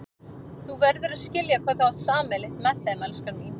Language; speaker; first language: Icelandic; native; Icelandic